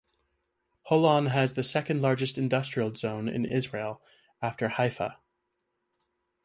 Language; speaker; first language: English; native; English